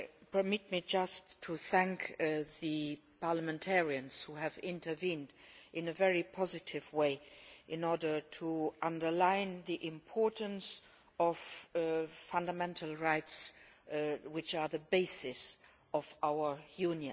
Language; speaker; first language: English; non-native, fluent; Luxembourgish